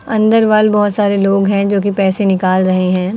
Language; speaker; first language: Hindi; native; Hindi